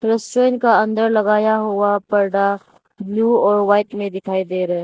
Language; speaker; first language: Hindi; non-native, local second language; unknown